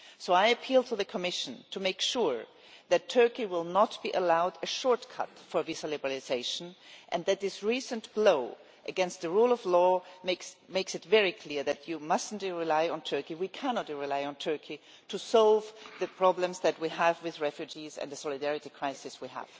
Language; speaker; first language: English; non-native, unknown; German